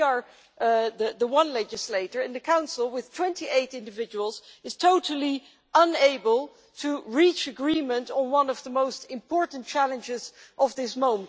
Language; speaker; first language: English; non-native, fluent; Dutch